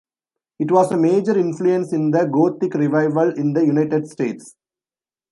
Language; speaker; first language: English; non-native, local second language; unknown